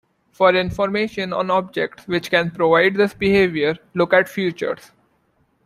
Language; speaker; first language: English; non-native, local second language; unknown